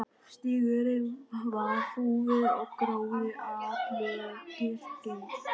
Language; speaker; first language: Icelandic; non-native, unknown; Vietnamese